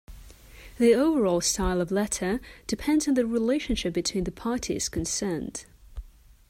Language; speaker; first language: English; non-native, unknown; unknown